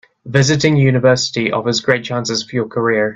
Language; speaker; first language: English; native; English